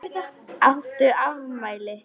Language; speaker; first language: Icelandic; non-native, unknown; Polish